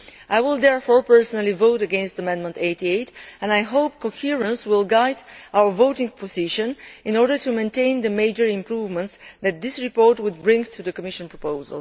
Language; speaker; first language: English; non-native, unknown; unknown